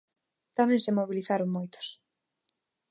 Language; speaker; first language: Galician; non-native, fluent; Spanish